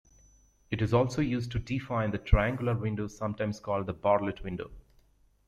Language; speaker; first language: English; native; English